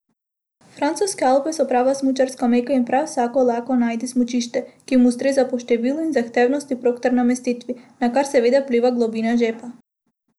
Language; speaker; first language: Slovenian; non-native, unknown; Macedonian